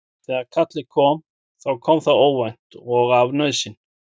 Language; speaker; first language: Icelandic; native; Icelandic